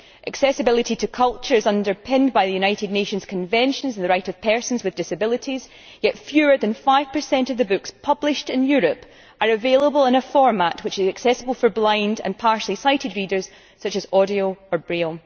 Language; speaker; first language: English; native; English